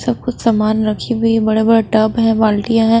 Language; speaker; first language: Hindi; non-native, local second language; Punjabi